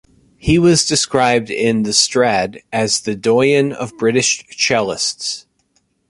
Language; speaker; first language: English; native; English